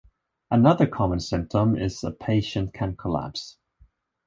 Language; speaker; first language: English; non-native, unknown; Swedish